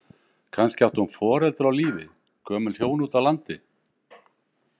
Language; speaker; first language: Icelandic; native; Icelandic